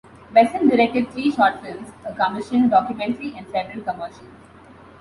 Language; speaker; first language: English; non-native, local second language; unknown